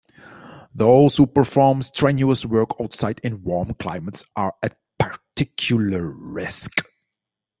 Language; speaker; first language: English; non-native, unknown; Dutch